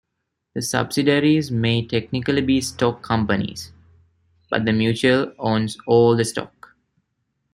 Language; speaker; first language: English; non-native, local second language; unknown